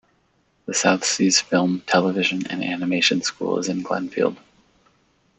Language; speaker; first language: English; native; English